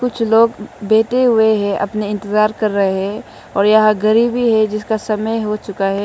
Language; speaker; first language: Hindi; non-native, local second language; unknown